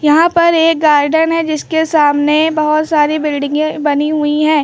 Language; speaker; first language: Hindi; native; Hindi